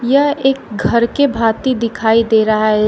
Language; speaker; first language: Hindi; native; Hindi